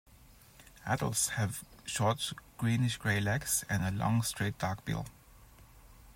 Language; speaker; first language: English; non-native, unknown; German